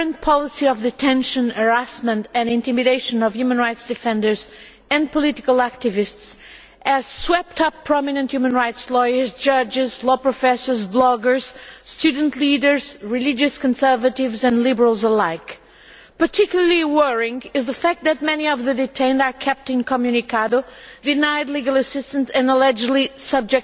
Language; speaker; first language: English; non-native, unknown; Portuguese